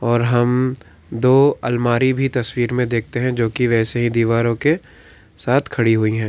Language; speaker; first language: Hindi; non-native, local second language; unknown